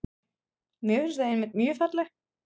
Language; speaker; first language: Icelandic; non-native, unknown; German